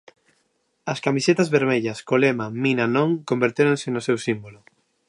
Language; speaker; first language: Galician; native; Galician